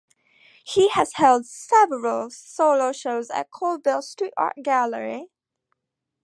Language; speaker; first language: English; native; English